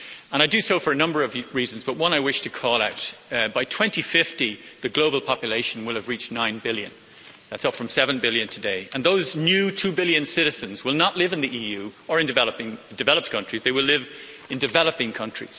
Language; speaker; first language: English; native; English